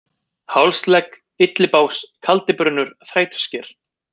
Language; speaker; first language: Icelandic; native; Icelandic